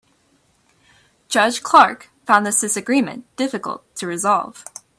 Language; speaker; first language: English; native; English